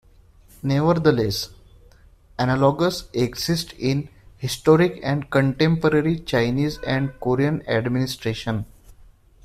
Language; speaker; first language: English; non-native, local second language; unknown